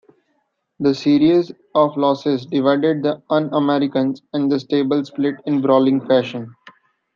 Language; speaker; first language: English; non-native, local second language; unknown